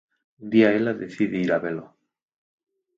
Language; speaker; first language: Galician; native; Galician